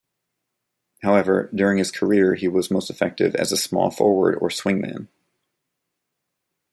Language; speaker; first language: English; native; English